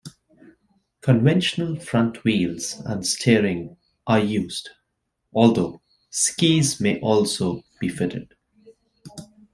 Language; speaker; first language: English; non-native, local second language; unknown